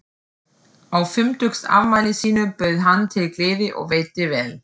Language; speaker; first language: Icelandic; non-native, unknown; German